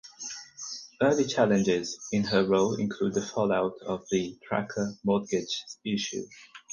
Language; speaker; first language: English; non-native, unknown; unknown